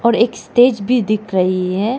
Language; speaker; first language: Hindi; non-native, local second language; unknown